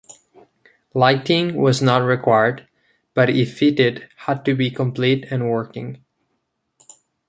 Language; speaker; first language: English; non-native, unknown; Catalan